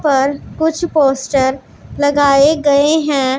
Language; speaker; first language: Hindi; non-native, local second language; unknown